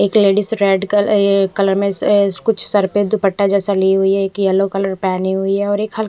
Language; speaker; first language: Hindi; non-native, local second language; Punjabi